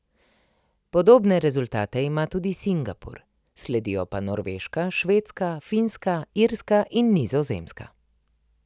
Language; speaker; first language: Slovenian; native; Slovenian